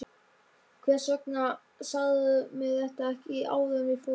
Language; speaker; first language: Icelandic; non-native, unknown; German